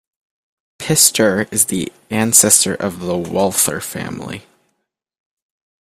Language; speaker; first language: English; native; English